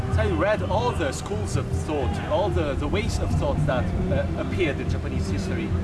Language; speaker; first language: English; non-native, fluent; Portuguese